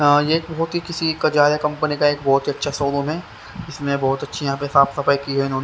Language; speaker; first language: Hindi; native; Hindi